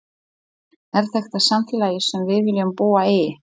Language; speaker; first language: Icelandic; non-native, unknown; Polish